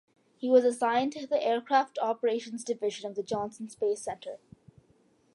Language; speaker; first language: English; early bilingual, other home language; Malayalam